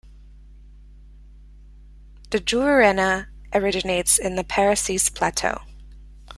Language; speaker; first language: English; native; English